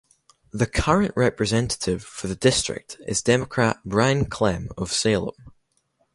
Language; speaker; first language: English; native; English